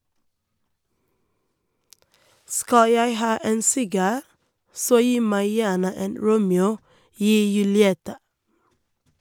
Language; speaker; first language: Norwegian; non-native, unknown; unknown